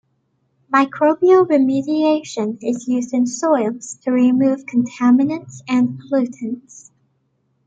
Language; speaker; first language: English; native; English